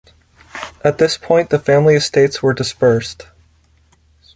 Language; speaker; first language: English; native; English